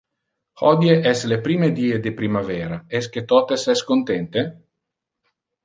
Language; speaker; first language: Interlingua; non-native, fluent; Italian